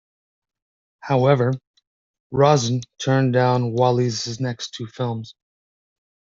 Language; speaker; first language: English; native; English